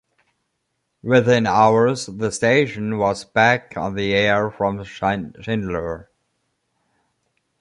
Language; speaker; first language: English; non-native, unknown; German